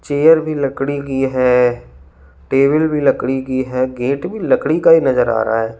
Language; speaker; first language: Hindi; native; Hindi